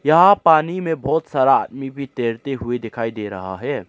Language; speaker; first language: Hindi; non-native, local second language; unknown